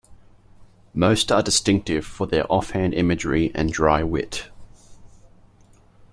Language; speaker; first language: English; native; English